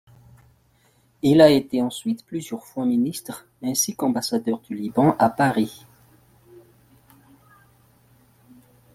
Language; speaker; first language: French; non-native, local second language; Malagasy